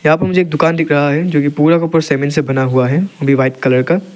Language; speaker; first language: Hindi; non-native, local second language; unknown